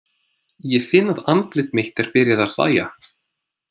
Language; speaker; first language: Icelandic; non-native, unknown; English